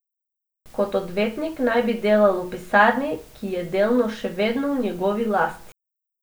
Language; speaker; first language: Slovenian; non-native, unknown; Macedonian